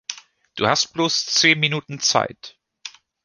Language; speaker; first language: German; native; German